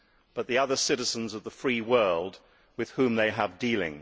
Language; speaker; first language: English; native; English